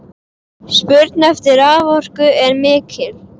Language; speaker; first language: Icelandic; native; Icelandic